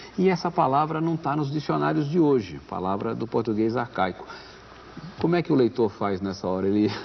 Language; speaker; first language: Portuguese; native; Portuguese